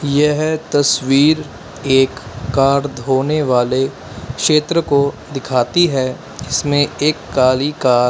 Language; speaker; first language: Hindi; non-native, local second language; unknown